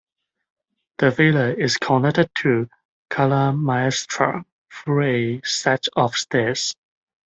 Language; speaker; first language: English; non-native, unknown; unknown